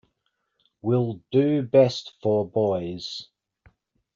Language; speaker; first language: English; native; English